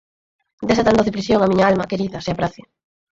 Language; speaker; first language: Galician; native; Galician